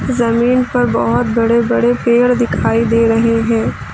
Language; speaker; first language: Hindi; native; Hindi